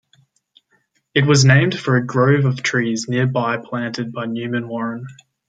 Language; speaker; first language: English; native; English